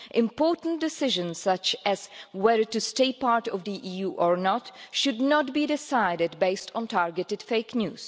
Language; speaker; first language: English; non-native, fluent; Czech